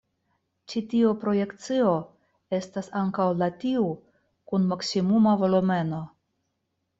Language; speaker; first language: Esperanto; non-native, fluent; Russian